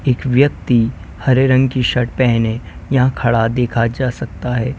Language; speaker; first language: Hindi; native; Hindi